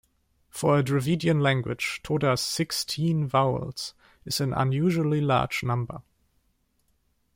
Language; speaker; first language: English; non-native, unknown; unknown